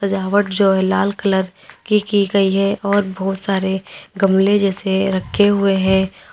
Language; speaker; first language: Hindi; native; Hindi